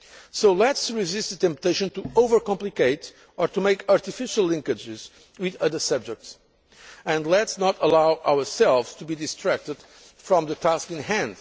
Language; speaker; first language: English; non-native, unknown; Portuguese